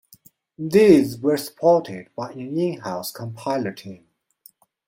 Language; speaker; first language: English; non-native, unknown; Chinese